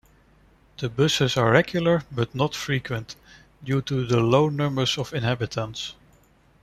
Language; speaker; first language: English; non-native, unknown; Dutch